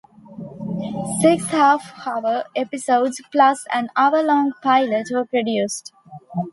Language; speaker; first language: English; non-native, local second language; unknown